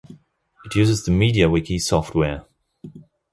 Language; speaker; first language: English; non-native, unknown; German